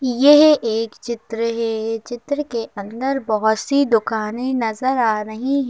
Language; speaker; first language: Hindi; native; Hindi